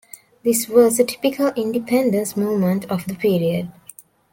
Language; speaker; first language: English; non-native, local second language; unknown